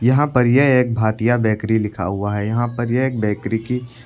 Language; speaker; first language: Hindi; native; Hindi